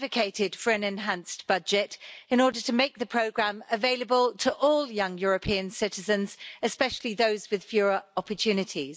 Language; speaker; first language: English; native; English